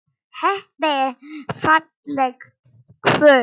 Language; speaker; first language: Icelandic; non-native, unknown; Polish